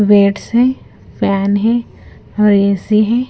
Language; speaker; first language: Hindi; non-native, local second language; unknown